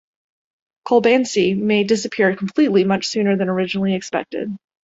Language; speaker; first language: English; native; English